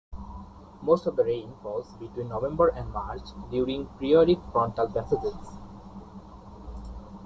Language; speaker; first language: English; non-native, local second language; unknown